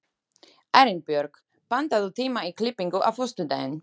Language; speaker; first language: Icelandic; non-native, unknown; Slovak